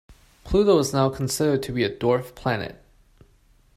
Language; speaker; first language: English; non-native, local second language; Cantonese